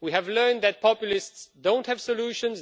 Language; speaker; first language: English; non-native, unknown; Romanian